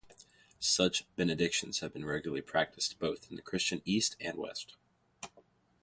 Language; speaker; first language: English; native; English